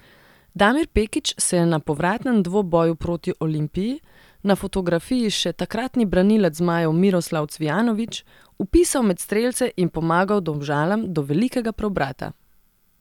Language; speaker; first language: Slovenian; non-native, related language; Serbian